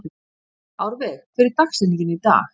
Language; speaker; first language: Icelandic; native; Icelandic